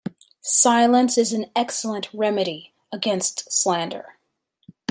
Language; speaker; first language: English; native; English